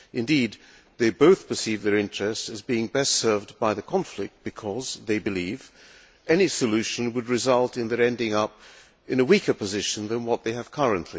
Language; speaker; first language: English; non-native, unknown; Hungarian